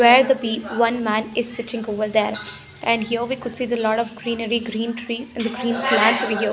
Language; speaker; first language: English; non-native, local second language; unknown